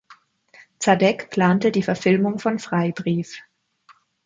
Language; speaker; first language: German; native; German